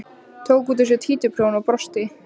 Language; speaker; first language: Icelandic; native; Icelandic